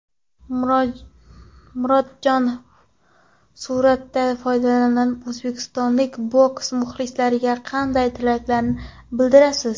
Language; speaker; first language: Uzbek; non-native, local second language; Kara-Kalpak